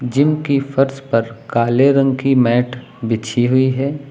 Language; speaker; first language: Hindi; native; Hindi